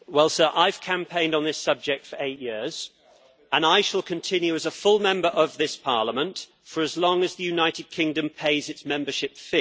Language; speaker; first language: English; native; English